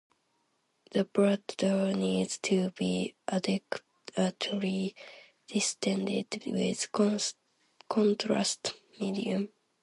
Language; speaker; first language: English; non-native, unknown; Japanese